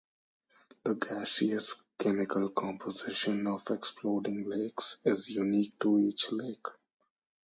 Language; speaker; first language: English; non-native, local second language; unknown